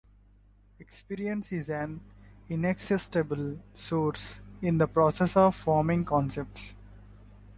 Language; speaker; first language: English; non-native, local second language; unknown